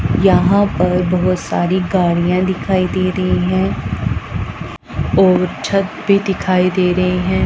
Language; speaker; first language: Hindi; non-native, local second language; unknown